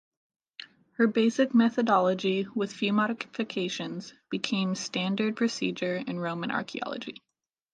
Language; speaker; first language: English; native; English